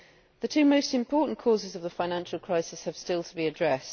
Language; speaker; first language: English; native; English